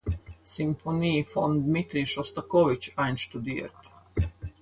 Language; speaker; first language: German; non-native, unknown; Latvian